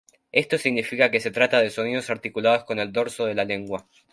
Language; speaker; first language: Spanish; native; Spanish